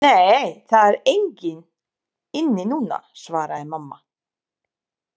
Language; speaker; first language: Icelandic; non-native, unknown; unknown